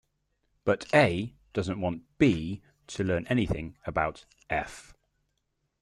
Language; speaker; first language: English; native; English